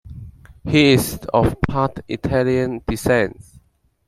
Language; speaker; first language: English; non-native, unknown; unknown